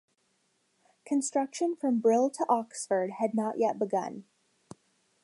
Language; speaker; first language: English; native; English